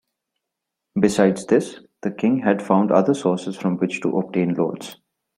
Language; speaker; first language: English; non-native, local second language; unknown